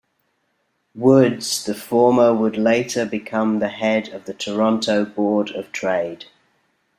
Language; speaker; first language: English; native; English